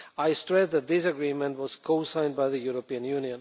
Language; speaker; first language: English; non-native, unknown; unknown